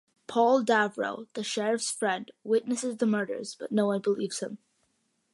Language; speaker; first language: English; early bilingual, other home language; Malayalam